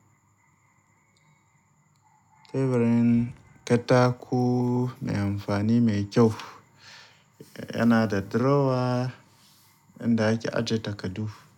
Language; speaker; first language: Hausa; native; Hausa